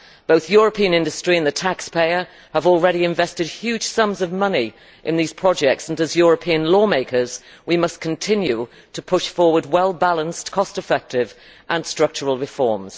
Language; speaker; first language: English; native; English